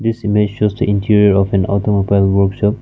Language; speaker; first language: English; non-native, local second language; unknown